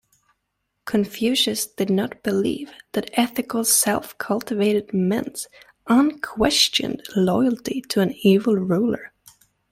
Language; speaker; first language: English; native; English